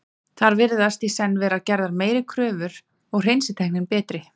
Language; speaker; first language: Icelandic; native; Icelandic